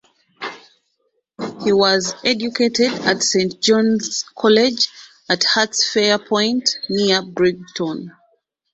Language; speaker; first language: English; non-native, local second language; Ganda